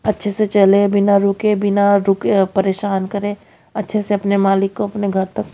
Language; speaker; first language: Hindi; native; Hindi